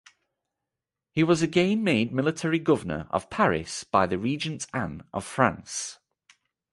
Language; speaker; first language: English; native; English